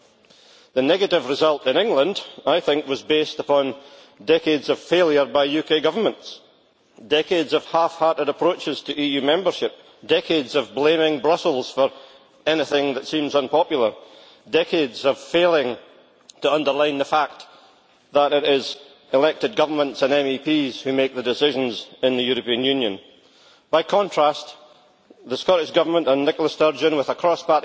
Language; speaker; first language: English; native; English